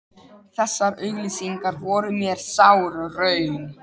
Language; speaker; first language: Icelandic; non-native, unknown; Polish